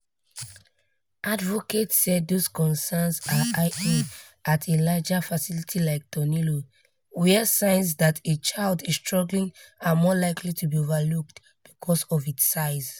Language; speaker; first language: English; non-native, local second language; Yoruba